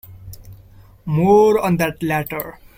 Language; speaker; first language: English; non-native, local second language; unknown